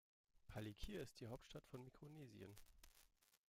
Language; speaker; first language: German; native; German